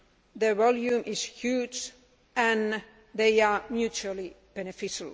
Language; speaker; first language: English; non-native, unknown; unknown